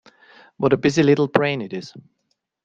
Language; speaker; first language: English; non-native, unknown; German